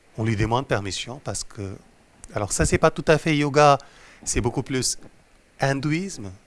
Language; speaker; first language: French; non-native, fluent; Hindi